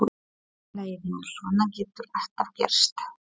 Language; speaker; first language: Icelandic; non-native, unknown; Polish